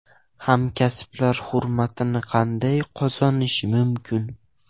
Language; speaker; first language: Uzbek; non-native, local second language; Russian